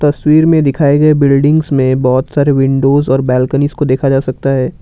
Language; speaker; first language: Hindi; non-native, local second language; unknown